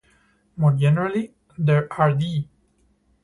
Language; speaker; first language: English; non-native, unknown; Spanish